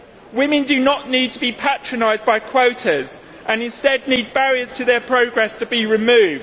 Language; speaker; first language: English; native; English